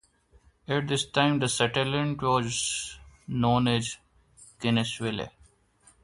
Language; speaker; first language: English; non-native, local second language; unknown